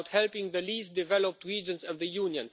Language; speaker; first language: English; non-native, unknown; Romanian